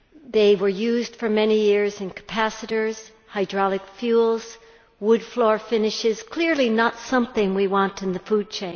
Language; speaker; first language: English; native; English